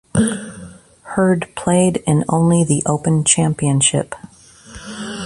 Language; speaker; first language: English; native; English